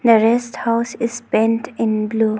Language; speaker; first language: English; non-native, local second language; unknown